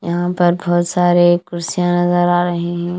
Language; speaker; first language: Hindi; non-native, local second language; Punjabi